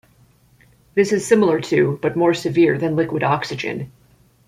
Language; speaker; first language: English; native; English